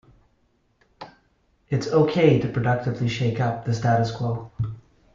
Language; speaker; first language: English; native; English